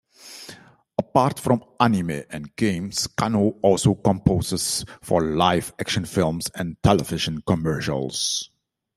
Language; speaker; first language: English; non-native, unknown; Dutch